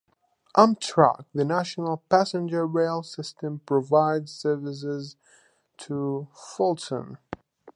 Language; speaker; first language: English; native; English